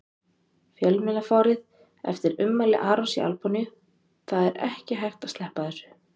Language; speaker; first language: Icelandic; native; Icelandic